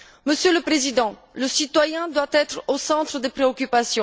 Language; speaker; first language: French; non-native, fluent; Bulgarian